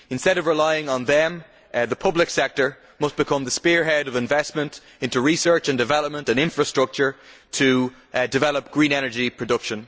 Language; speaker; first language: English; native; English